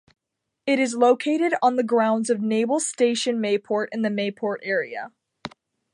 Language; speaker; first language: English; native; English